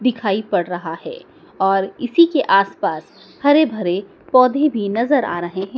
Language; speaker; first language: Hindi; native; Hindi